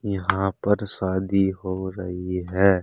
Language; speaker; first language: Hindi; native; Hindi